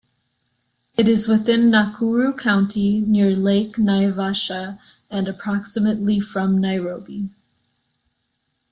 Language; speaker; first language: English; native; English